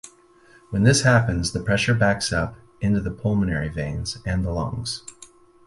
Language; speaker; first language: English; native; English